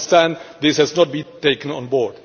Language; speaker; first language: English; non-native, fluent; Czech